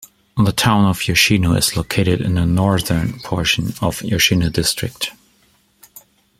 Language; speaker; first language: English; non-native, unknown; German